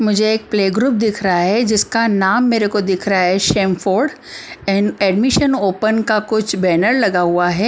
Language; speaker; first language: Hindi; non-native, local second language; Punjabi